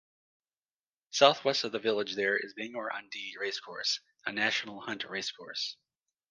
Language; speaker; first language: English; native; English